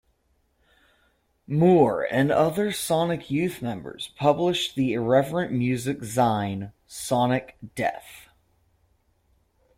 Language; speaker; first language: English; native; English